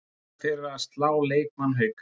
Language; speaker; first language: Icelandic; native; Icelandic